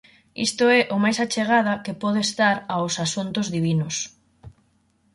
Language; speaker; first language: Galician; native; Galician